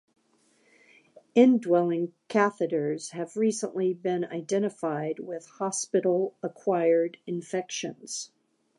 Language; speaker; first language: English; native; English